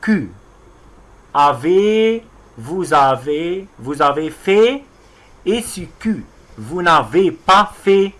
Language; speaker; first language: French; non-native, fluent; Arabic